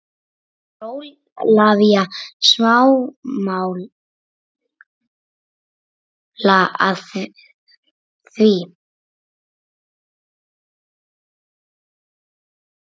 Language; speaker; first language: Icelandic; native; Icelandic